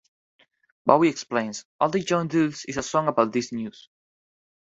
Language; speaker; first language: English; non-native, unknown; Spanish